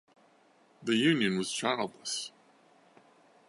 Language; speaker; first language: English; native; English